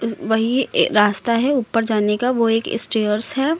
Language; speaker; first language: Hindi; native; Hindi